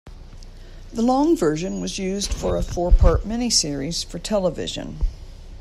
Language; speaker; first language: English; native; English